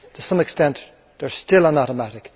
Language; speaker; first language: English; native; English